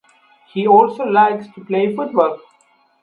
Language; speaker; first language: English; non-native, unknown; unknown